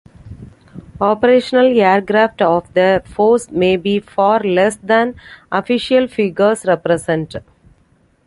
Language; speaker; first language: English; non-native, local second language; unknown